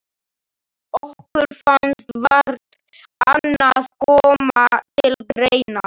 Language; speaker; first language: Icelandic; non-native, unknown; Slovak